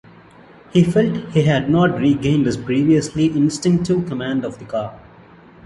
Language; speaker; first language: English; non-native, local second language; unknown